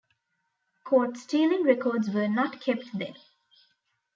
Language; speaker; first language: English; non-native, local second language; Tamil